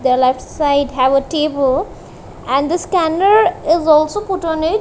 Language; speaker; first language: English; non-native, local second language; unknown